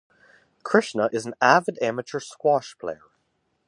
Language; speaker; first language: English; native; English